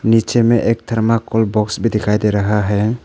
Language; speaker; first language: Hindi; non-native, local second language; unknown